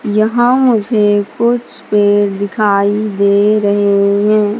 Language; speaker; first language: Hindi; native; Hindi